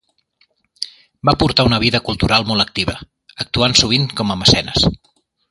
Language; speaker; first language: Catalan; native; Catalan